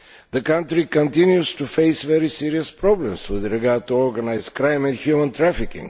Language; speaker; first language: English; non-native, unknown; Bulgarian